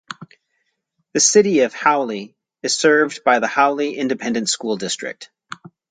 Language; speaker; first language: English; native; English